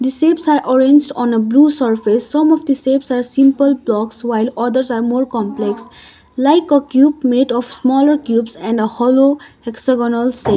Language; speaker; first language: English; non-native, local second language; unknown